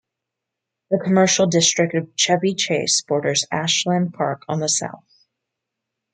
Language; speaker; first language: English; native; English